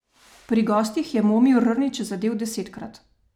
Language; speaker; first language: Slovenian; native; Slovenian